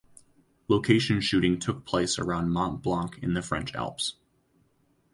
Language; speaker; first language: English; native; English